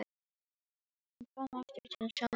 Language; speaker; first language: Icelandic; non-native, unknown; Filipino